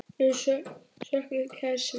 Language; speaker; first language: Icelandic; native; Icelandic